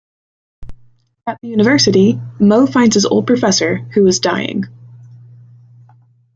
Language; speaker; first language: English; native; English